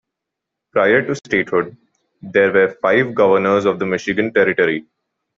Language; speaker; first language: English; non-native, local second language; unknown